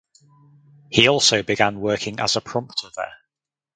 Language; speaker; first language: English; native; English